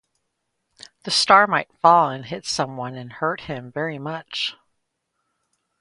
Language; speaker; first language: English; native; English